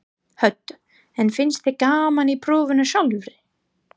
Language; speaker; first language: Icelandic; non-native, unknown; English